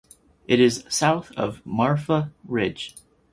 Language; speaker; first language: English; native; English